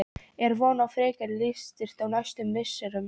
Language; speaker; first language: Icelandic; non-native, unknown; Polish